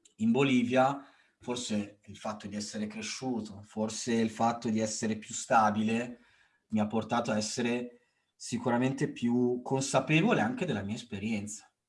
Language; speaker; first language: Italian; early bilingual, other home language; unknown